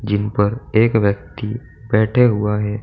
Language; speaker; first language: Hindi; native; Hindi